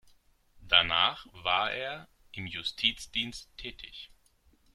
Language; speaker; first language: German; non-native, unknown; Greek